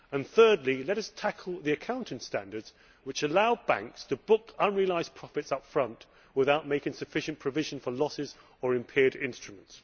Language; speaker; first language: English; native; English